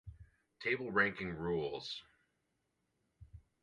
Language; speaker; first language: English; native; English